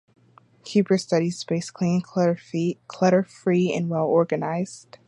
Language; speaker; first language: English; native; English